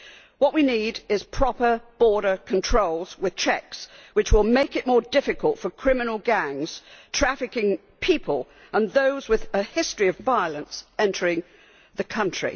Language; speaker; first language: English; native; English